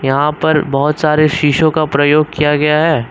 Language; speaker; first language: Hindi; native; Hindi